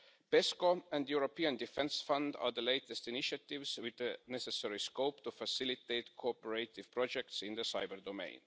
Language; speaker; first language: English; non-native, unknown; Estonian